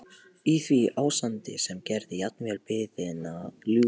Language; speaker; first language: Icelandic; non-native, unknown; Polish